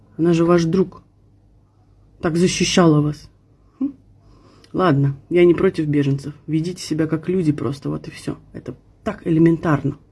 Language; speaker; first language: Russian; native; Russian